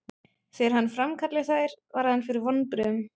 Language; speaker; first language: Icelandic; non-native, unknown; German